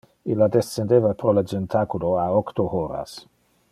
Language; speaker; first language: Interlingua; non-native, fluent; Dutch